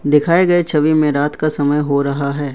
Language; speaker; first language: Hindi; non-native, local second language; Assamese